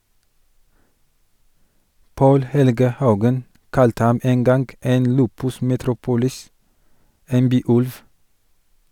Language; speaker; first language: Norwegian; non-native, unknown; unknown